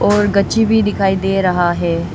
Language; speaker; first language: Hindi; non-native, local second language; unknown